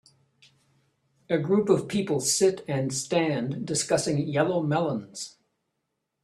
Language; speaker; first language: English; native; English